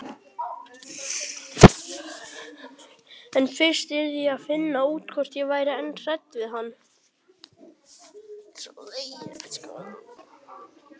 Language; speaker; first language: Icelandic; native; Icelandic